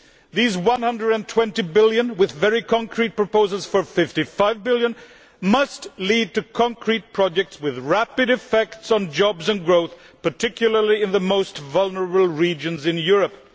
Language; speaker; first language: English; non-native, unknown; Swedish